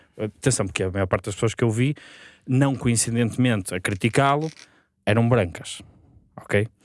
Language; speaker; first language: Portuguese; native; Portuguese